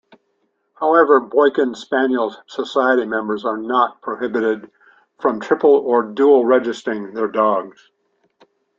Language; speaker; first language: English; native; English